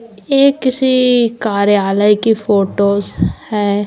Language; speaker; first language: Hindi; native; Hindi